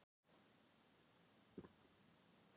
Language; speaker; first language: Icelandic; non-native, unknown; Thai